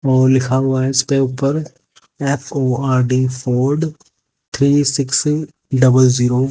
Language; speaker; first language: Hindi; native; Hindi